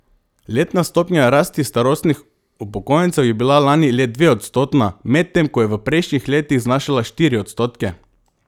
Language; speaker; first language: Slovenian; non-native, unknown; Macedonian